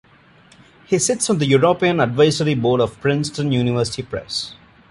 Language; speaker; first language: English; non-native, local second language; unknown